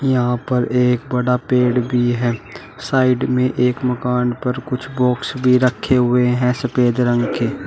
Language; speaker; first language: Hindi; native; Hindi